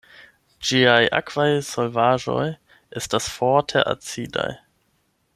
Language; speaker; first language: Esperanto; non-native, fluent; German